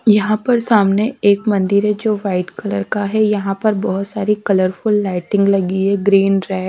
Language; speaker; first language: Hindi; native; Hindi